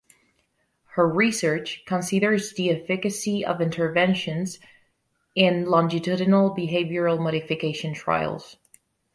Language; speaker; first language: English; non-native, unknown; Catalan